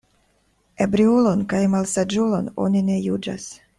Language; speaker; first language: Esperanto; non-native, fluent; Russian